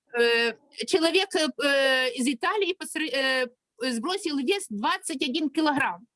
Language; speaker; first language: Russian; non-native, local second language; Ukrainian